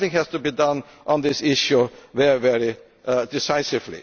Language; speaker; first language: English; non-native, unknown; German